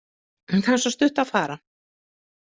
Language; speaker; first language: Icelandic; native; Icelandic